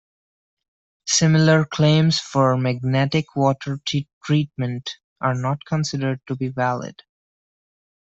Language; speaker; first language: English; non-native, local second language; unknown